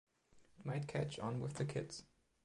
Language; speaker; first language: English; non-native, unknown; German